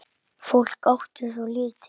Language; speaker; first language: Icelandic; native; Icelandic